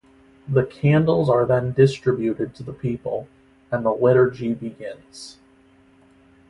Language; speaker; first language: English; native; English